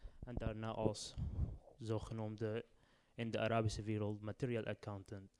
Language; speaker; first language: Dutch; non-native, fluent; Arabic